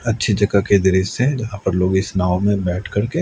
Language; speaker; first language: Hindi; native; Hindi